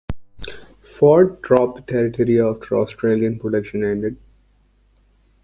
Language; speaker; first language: English; non-native, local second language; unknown